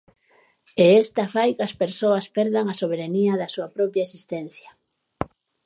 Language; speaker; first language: Galician; native; Galician